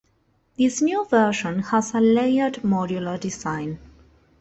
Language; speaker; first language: English; non-native, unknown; Spanish